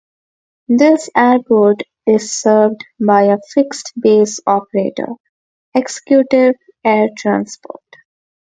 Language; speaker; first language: English; non-native, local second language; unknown